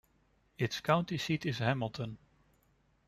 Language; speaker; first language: English; non-native, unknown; Dutch